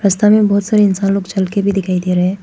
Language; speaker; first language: Hindi; non-native, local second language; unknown